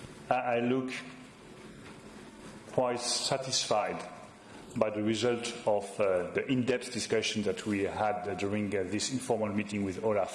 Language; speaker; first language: English; non-native, fluent; French